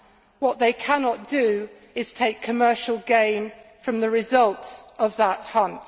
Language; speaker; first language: English; native; English